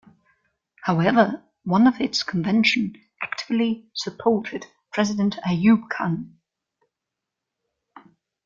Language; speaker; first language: English; non-native, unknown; German